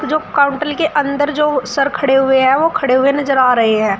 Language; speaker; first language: Hindi; native; Hindi